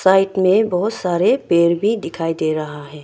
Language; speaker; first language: Hindi; non-native, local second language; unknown